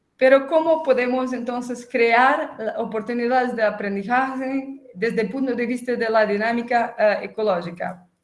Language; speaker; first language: Spanish; non-native, related language; Portuguese